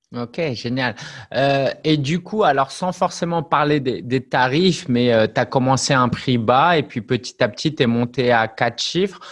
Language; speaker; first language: French; native; French